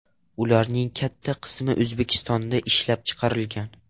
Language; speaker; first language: Uzbek; non-native, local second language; Russian